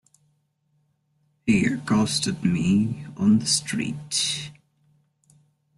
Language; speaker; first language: English; non-native, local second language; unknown